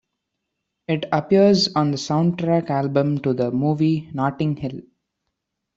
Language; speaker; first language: English; non-native, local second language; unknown